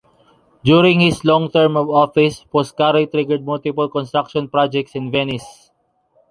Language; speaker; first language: English; non-native, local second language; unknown